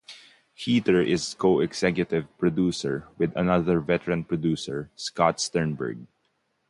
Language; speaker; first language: English; non-native, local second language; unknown